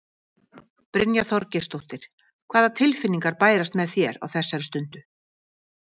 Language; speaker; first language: Icelandic; native; Icelandic